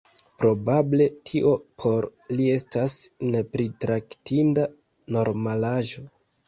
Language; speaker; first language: Esperanto; non-native, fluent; Kinyarwanda